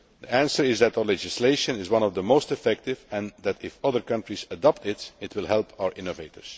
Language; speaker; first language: English; non-native, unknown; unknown